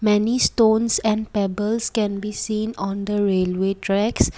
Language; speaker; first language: English; non-native, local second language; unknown